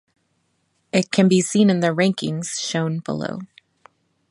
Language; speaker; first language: English; native; English